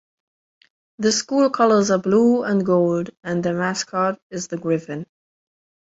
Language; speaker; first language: English; non-native, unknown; German